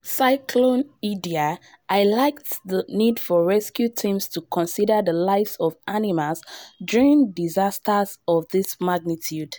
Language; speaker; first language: English; non-native, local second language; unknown